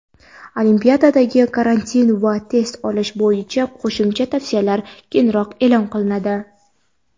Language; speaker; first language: Uzbek; non-native, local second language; Kara-Kalpak